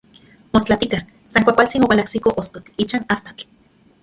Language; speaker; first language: Central Puebla Nahuatl; non-native, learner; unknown